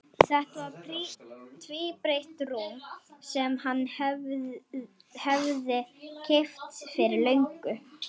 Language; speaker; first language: Icelandic; non-native, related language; Swedish